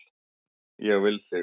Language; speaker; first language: Icelandic; native; Icelandic